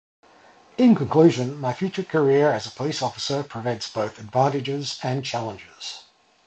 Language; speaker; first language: English; native; English